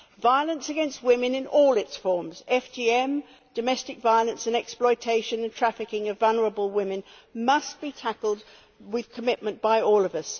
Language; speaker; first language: English; native; English